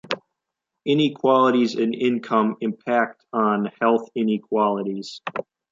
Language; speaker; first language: English; native; English